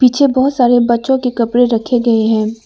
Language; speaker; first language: Hindi; non-native, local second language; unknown